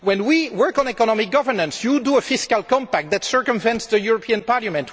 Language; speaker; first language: English; non-native, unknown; French